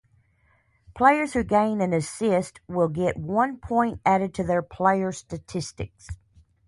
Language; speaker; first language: English; native; English